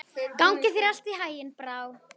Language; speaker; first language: Icelandic; native; Icelandic